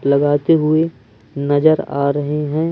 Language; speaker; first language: Hindi; native; Hindi